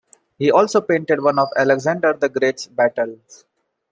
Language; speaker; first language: English; non-native, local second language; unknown